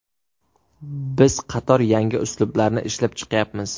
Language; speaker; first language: Uzbek; native; Uzbek